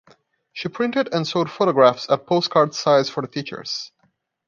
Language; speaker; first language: English; non-native, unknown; Portuguese